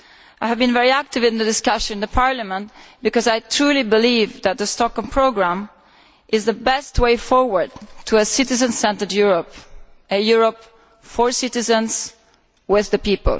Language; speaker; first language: English; non-native, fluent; Italian